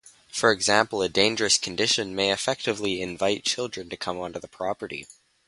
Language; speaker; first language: English; native; English